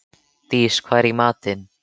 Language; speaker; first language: Icelandic; native; Icelandic